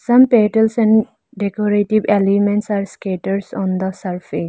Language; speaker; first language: English; non-native, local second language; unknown